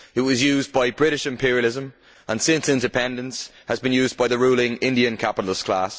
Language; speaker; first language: English; native; English